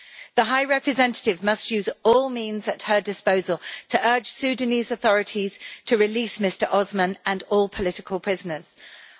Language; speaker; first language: English; native; English